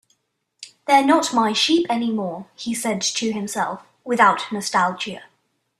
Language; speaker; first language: English; native; English